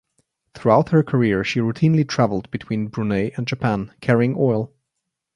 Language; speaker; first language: English; non-native, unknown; Slovenian